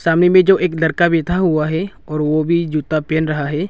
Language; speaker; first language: Hindi; non-native, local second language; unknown